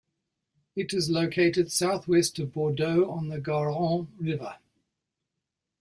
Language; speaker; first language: English; native; English